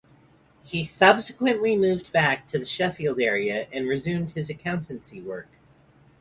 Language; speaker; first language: English; native; English